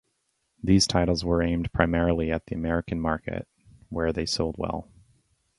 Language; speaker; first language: English; native; English